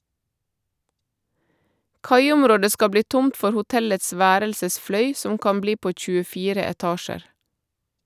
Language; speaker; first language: Norwegian; native; Norwegian